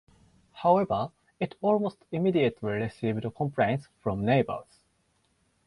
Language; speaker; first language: English; non-native, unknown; Japanese